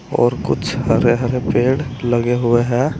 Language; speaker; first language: Hindi; native; Hindi